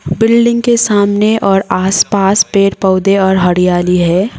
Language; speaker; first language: Hindi; non-native, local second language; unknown